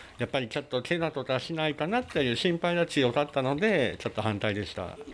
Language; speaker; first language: Japanese; native; Japanese